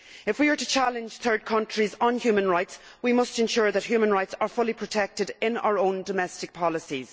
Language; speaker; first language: English; native; English